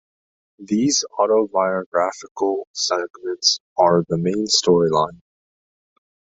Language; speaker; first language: English; native; English